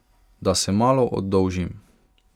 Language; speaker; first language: Slovenian; non-native, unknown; Hungarian